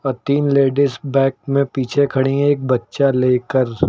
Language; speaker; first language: Hindi; native; Hindi